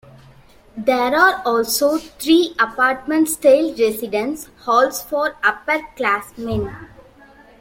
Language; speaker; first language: English; non-native, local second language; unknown